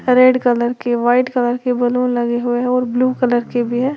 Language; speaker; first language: Hindi; native; Hindi